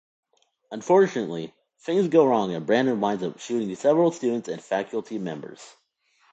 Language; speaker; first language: English; native; English